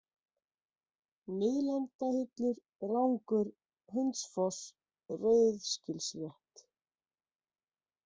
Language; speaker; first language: Icelandic; native; Icelandic